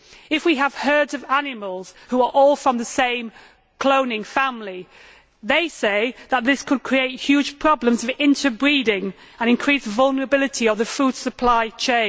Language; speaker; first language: English; native; English